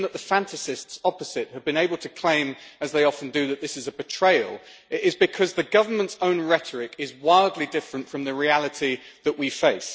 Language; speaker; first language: English; native; English